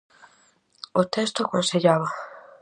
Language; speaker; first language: Galician; native; Galician